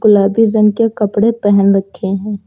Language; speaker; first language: Hindi; native; Hindi